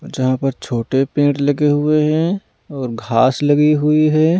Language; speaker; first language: Hindi; non-native, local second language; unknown